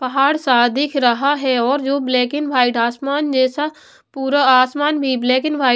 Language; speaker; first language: Hindi; non-native, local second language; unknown